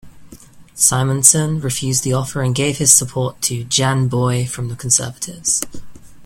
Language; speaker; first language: English; native; English